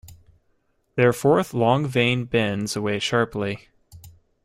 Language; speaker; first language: English; native; English